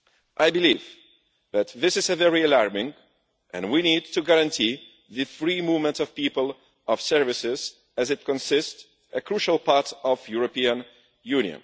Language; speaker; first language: English; non-native, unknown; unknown